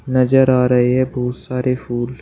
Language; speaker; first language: Hindi; native; Hindi